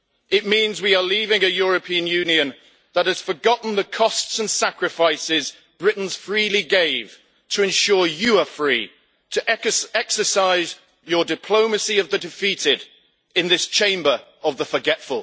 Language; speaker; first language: English; native; English